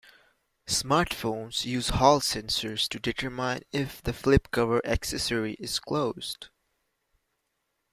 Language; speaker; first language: English; native; English